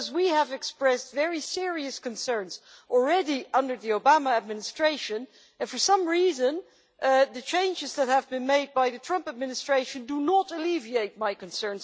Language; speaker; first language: English; non-native, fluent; Dutch